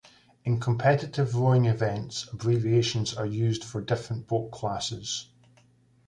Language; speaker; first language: English; native; English